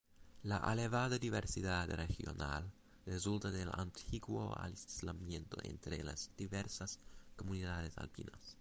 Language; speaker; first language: Spanish; non-native, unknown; English